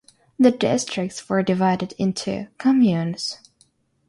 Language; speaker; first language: English; non-native, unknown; Russian